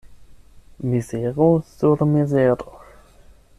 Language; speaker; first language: Esperanto; non-native, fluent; German